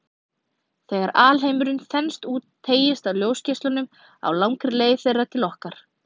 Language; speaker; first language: Icelandic; native; Icelandic